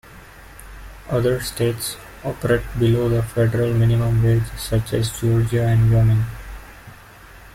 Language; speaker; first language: English; non-native, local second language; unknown